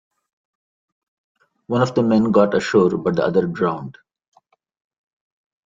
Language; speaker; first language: English; non-native, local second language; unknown